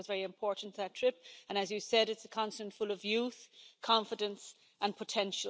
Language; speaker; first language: English; native; English